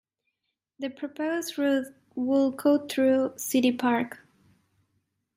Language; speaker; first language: English; non-native, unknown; Spanish